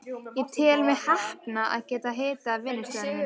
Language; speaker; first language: Icelandic; native; Icelandic